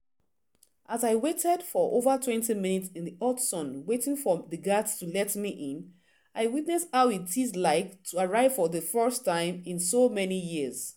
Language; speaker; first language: English; non-native, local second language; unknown